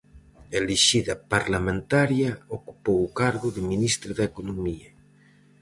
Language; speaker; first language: Galician; native; Galician